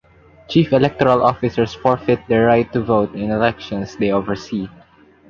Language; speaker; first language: English; non-native, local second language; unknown